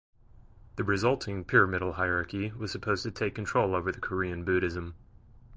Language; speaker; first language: English; native; English